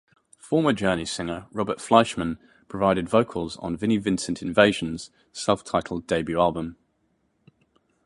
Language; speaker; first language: English; native; English